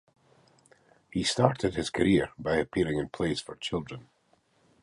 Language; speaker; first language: English; native; English